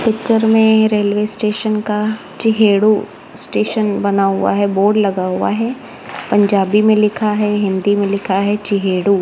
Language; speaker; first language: Hindi; non-native, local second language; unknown